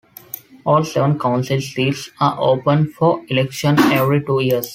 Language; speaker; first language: English; non-native, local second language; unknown